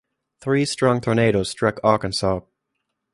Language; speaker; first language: English; non-native, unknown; German